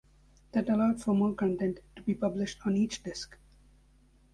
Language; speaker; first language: English; native; English